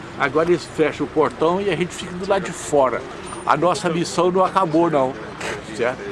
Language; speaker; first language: Portuguese; native; Portuguese